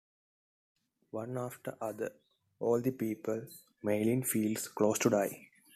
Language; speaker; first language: English; non-native, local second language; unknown